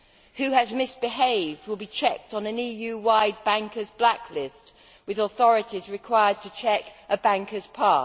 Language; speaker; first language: English; native; English